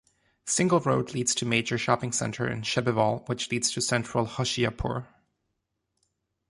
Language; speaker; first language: English; non-native, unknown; German